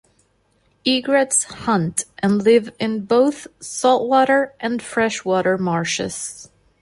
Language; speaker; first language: English; non-native, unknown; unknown